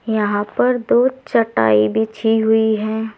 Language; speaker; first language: Hindi; native; Hindi